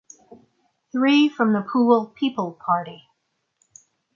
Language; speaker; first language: English; native; English